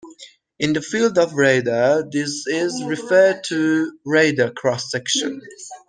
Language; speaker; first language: English; non-native, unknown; Persian